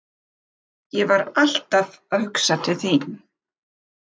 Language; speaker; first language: Icelandic; non-native, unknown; German